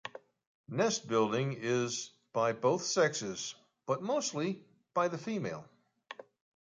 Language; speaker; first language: English; native; English